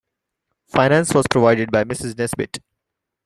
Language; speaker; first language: English; non-native, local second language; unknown